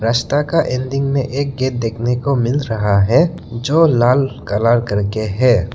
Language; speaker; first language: Hindi; non-native, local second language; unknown